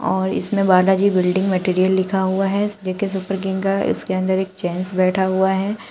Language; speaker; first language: Hindi; native; Hindi